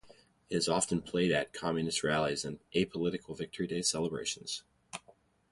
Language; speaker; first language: English; native; English